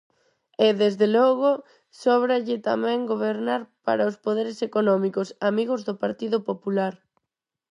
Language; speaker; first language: Galician; non-native, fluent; Spanish